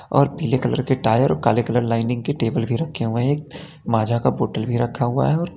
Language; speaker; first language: Hindi; native; Hindi